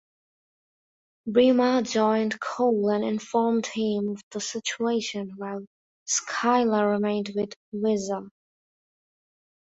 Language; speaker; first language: English; non-native, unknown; Bangla